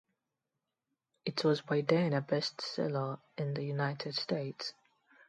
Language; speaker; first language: English; non-native, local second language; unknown